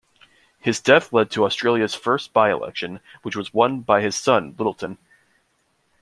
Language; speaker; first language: English; native; English